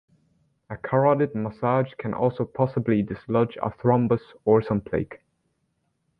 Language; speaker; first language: English; native; English